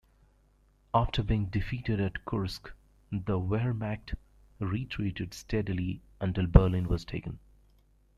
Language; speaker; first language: English; native; English